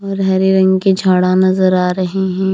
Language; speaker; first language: Hindi; non-native, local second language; Punjabi